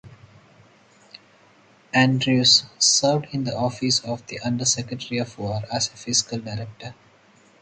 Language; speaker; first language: English; non-native, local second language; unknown